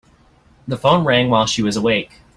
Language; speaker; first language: English; native; English